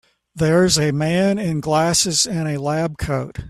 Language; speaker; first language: English; native; English